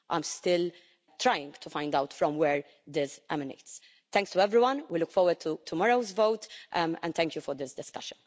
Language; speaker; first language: English; non-native, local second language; Maltese